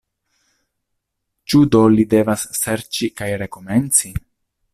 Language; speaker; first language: Esperanto; non-native, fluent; Italian